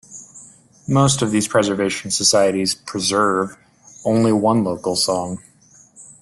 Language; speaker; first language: English; native; English